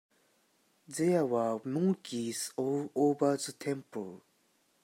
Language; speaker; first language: English; native; English